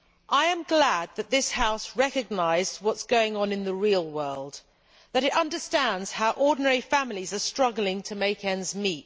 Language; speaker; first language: English; native; English